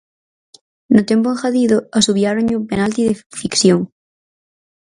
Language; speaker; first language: Galician; native; Galician